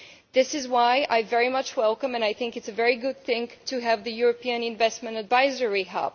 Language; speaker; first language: English; non-native, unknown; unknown